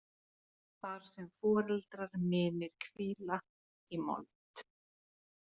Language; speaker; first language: Icelandic; non-native, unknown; Finnish